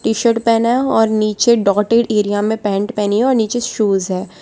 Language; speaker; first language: Hindi; non-native, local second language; Gujarati